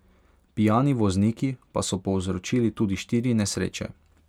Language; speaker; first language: Slovenian; non-native, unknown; Hungarian